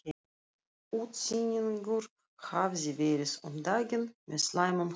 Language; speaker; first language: Icelandic; non-native, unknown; Russian